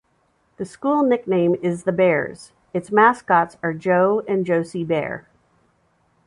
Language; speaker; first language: English; native; English